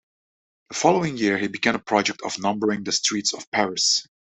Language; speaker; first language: English; non-native, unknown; Dutch